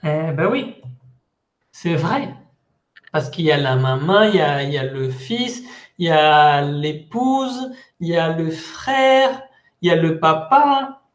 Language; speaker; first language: French; non-native, fluent; Spanish